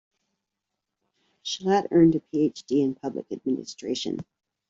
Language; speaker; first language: English; native; English